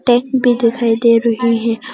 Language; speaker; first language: Hindi; non-native, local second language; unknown